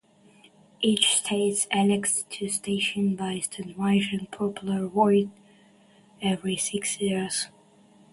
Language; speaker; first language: English; native; English